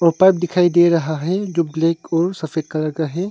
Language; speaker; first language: Hindi; early bilingual, other home language; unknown